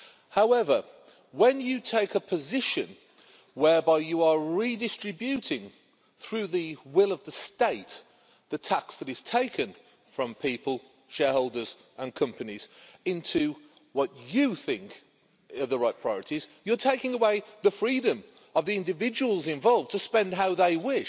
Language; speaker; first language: English; native; English